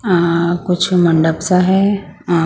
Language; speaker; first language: Hindi; non-native, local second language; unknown